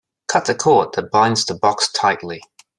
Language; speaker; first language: English; native; English